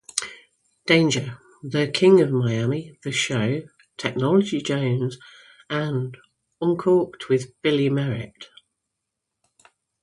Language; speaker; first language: English; native; English